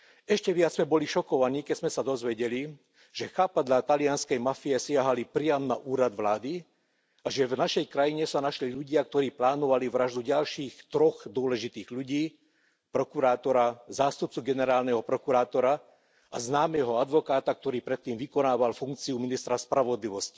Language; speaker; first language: Slovak; non-native, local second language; Hungarian